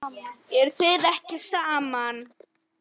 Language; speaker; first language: Icelandic; non-native, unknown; Polish